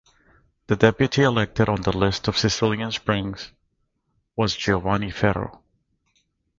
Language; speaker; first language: English; native; English